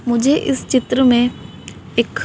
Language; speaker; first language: Hindi; native; Hindi